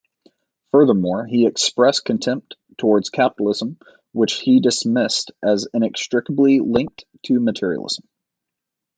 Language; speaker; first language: English; native; English